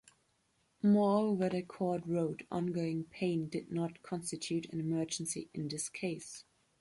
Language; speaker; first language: English; non-native, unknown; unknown